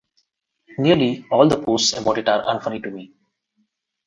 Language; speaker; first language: English; non-native, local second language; Telugu